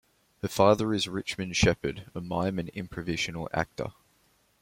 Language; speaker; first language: English; native; English